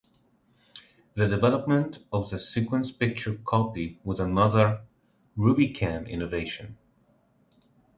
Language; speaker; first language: English; non-native, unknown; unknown